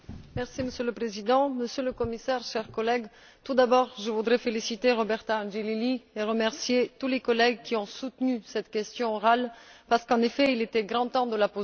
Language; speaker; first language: French; non-native, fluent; Bulgarian